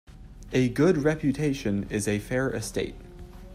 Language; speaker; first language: English; native; English